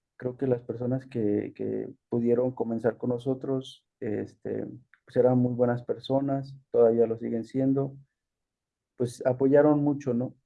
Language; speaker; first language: Spanish; early bilingual, heritage; Spanish